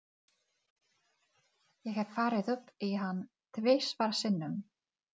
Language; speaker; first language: Icelandic; non-native, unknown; Czech